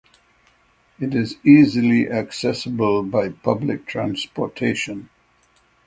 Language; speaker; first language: English; native; English